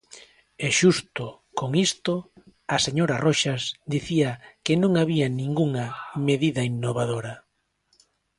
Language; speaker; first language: Galician; native; Galician